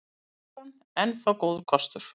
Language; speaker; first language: Icelandic; native; Icelandic